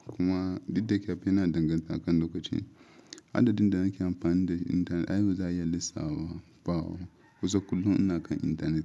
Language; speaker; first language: Hausa; non-native, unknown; Yoruba